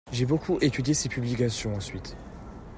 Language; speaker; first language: French; native; French